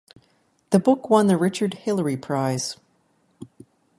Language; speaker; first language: English; native; English